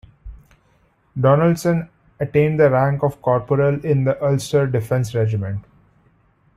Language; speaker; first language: English; non-native, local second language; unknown